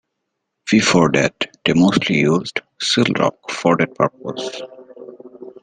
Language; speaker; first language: English; native; English